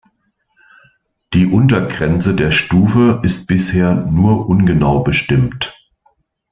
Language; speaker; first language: German; native; German